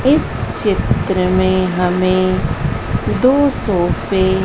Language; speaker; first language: Hindi; native; Hindi